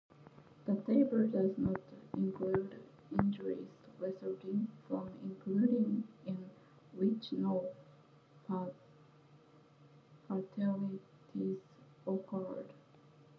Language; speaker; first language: English; non-native, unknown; Japanese